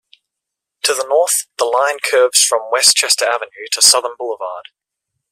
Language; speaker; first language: English; native; English